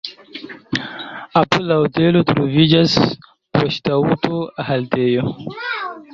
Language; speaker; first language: Esperanto; non-native, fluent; Chinese